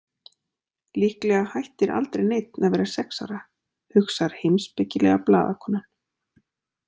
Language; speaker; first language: Icelandic; native; Icelandic